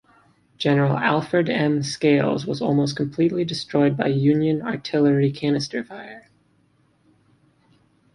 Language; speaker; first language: English; native; English